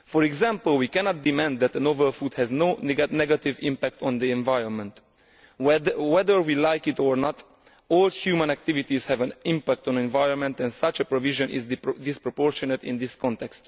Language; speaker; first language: English; non-native, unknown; Italian